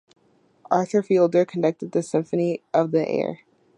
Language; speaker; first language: English; native; English